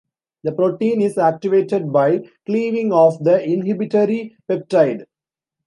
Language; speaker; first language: English; non-native, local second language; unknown